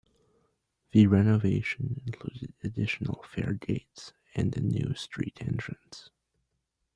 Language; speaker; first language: English; native; English